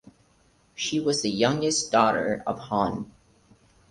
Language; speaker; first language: English; non-native, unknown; Portuguese